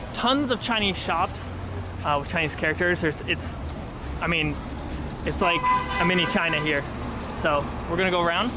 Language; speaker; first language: English; native; English